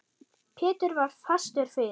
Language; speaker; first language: Icelandic; non-native, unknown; German